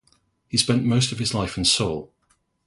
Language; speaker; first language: English; native; English